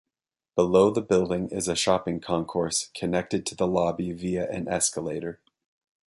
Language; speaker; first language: English; native; English